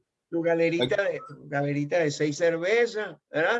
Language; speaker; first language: Spanish; native; Spanish